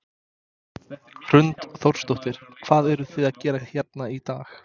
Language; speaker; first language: Icelandic; non-native, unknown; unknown